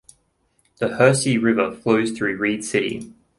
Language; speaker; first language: English; native; English